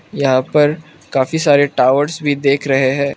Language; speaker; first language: Hindi; non-native, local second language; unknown